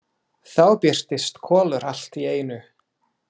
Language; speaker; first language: Icelandic; non-native, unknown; English